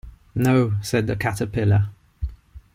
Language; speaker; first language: English; non-native, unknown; Ligurian